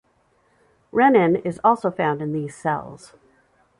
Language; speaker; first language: English; native; English